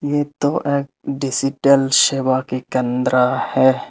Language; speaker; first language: Hindi; non-native, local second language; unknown